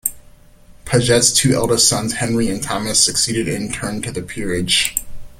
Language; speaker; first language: English; native; English